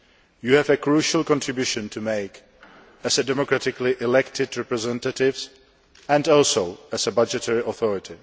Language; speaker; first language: English; non-native, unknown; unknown